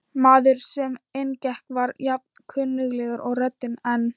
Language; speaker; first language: Icelandic; non-native, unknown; Thai